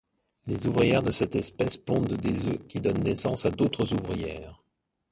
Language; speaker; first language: French; native; French